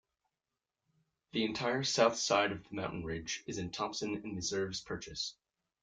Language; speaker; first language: English; native; English